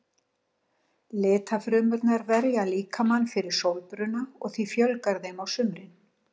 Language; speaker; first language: Icelandic; native; Icelandic